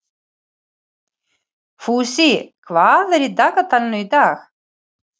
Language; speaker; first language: Icelandic; non-native, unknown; Ukrainian